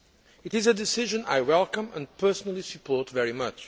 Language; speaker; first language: English; non-native, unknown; Portuguese